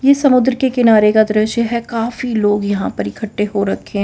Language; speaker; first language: Hindi; non-native, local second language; Gujarati